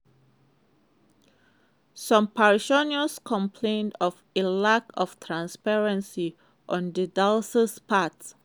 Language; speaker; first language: English; non-native, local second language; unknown